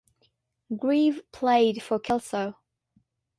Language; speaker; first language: English; non-native, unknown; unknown